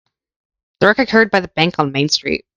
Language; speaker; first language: English; native; English